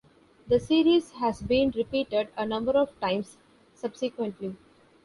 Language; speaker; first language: English; non-native, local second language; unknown